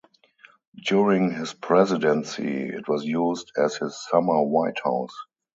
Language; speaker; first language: English; non-native, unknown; German